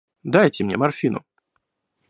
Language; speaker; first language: Russian; native; Russian